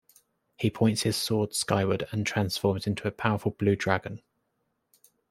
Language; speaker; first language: English; native; English